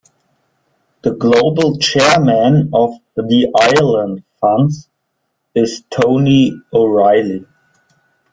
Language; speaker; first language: English; non-native, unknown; German